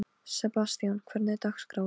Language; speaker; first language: Icelandic; non-native, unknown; Polish